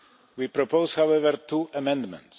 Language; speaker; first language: English; non-native, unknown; Polish